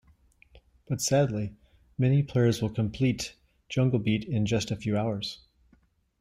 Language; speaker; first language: English; native; English